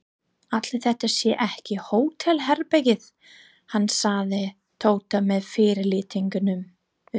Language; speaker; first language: Icelandic; non-native, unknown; English